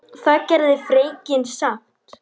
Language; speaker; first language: Icelandic; native; Icelandic